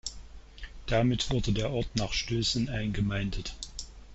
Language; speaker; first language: German; native; German